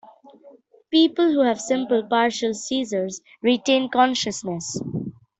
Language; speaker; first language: English; non-native, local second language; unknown